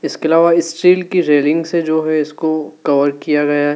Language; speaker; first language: Hindi; native; Hindi